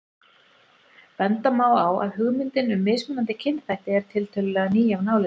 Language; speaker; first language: Icelandic; native; Icelandic